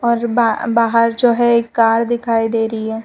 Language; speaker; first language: Hindi; non-native, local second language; Gujarati